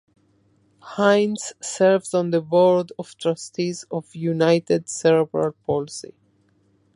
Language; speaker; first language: English; non-native, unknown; Spanish